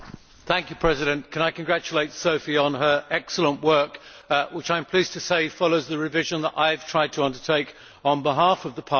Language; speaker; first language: English; native; English